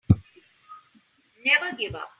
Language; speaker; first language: English; non-native, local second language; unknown